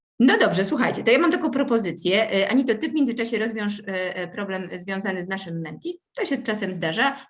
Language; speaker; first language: Polish; native; Polish